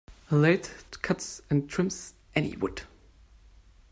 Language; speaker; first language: English; non-native, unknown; German